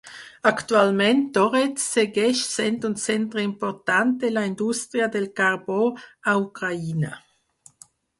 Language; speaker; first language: Catalan; non-native, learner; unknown